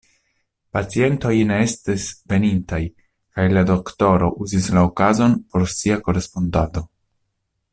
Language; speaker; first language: Esperanto; non-native, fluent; Italian